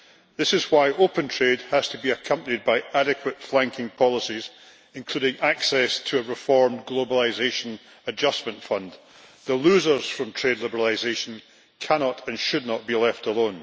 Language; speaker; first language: English; native; English